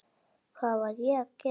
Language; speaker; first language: Icelandic; native; Icelandic